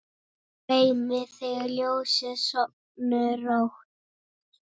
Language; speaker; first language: Icelandic; native; Icelandic